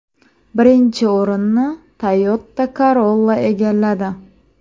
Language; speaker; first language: Uzbek; native; Uzbek